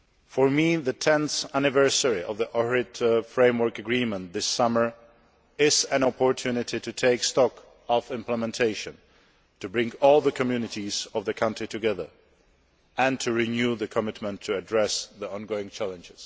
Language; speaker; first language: English; non-native, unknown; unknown